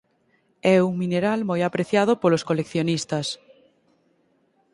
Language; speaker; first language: Galician; native; Galician